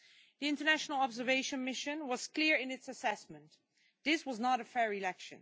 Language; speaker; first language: English; non-native, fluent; Dutch